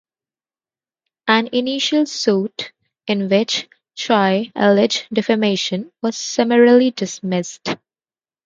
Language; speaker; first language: English; non-native, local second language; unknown